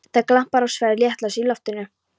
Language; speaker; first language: Icelandic; non-native, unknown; Polish